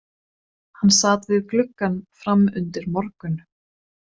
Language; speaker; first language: Icelandic; non-native, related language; Swedish